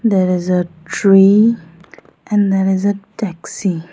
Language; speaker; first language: English; non-native, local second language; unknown